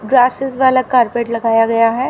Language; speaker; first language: Hindi; native; Hindi